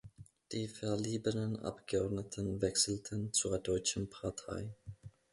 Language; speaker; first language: German; non-native, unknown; Finnish